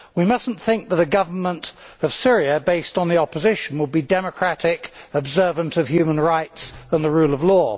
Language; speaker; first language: English; native; English